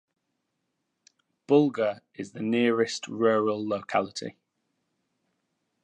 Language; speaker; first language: English; native; English